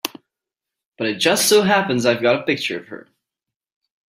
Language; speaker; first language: English; native; English